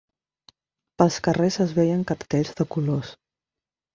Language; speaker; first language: Catalan; non-native, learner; Spanish